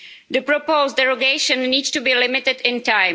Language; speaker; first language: English; non-native, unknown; Czech